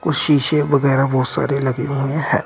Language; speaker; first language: Hindi; native; Hindi